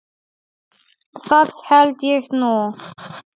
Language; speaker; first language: Icelandic; non-native, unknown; Polish